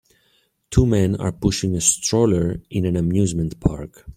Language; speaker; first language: English; native; English